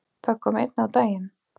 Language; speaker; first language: Icelandic; native; Icelandic